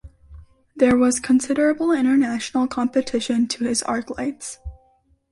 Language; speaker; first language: English; native; English